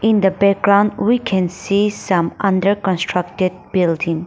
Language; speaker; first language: English; non-native, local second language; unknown